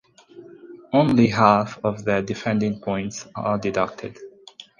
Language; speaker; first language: English; non-native, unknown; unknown